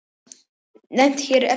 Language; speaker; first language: Icelandic; non-native, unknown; Polish